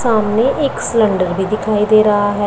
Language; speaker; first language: Hindi; non-native, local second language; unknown